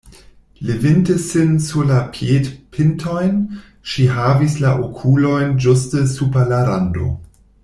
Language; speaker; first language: Esperanto; non-native, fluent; German